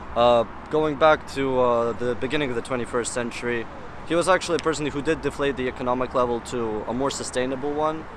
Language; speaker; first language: English; non-native, fluent; Russian